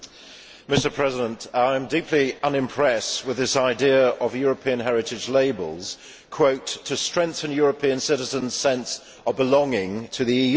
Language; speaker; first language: English; native; English